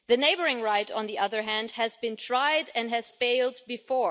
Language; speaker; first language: English; non-native, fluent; German